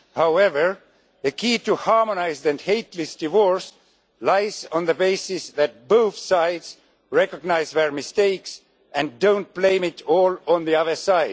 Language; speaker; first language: English; non-native, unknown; Estonian